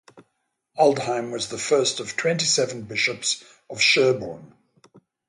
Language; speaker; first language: English; native; English